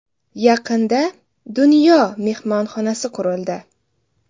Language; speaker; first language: Uzbek; native; Uzbek